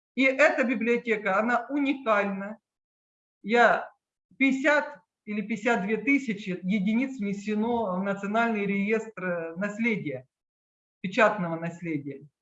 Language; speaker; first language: Russian; native; Russian